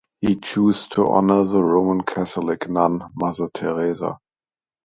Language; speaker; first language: English; non-native, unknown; German